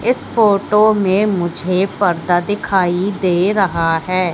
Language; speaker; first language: Hindi; native; Hindi